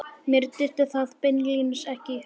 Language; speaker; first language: Icelandic; native; Icelandic